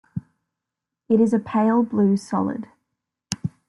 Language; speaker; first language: English; native; English